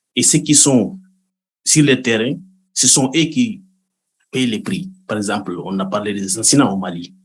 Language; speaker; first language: French; non-native, local second language; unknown